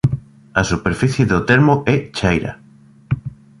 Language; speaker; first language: Galician; native; Galician